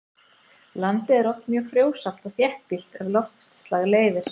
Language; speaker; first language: Icelandic; native; Icelandic